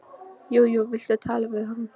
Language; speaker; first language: Icelandic; non-native, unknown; Polish